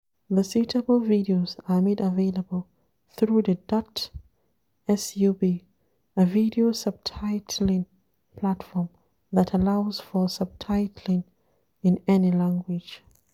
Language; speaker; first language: English; non-native, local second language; Hausa